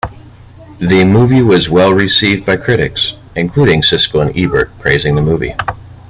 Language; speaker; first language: English; native; English